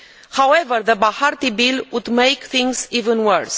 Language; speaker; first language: English; non-native, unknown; Romanian